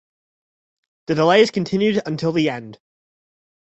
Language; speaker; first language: English; native; English